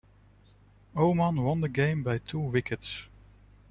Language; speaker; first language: English; non-native, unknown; Dutch